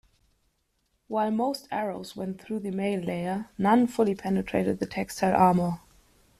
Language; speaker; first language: English; non-native, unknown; German